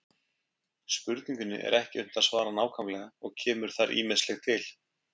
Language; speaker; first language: Icelandic; native; Icelandic